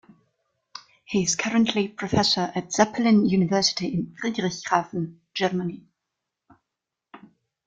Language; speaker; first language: English; non-native, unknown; German